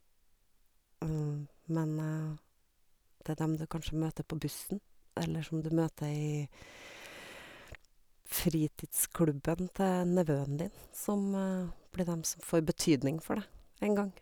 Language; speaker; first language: Norwegian; native; Norwegian